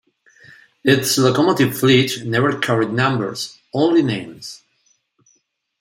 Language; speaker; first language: English; non-native, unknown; Spanish